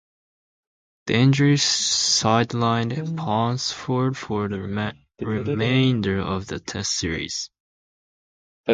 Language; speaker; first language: English; native; English